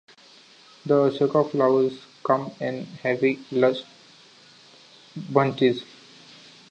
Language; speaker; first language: English; non-native, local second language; Marathi